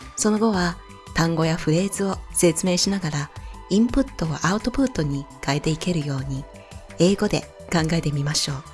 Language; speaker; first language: Japanese; non-native, fluent; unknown